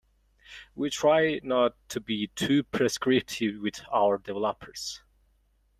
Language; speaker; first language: English; non-native, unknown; Mongolian